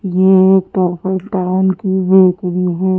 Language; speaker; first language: Hindi; native; Hindi